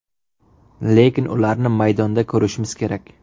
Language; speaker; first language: Uzbek; native; Uzbek